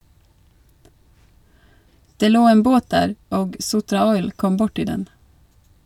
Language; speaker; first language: Norwegian; non-native, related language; Swedish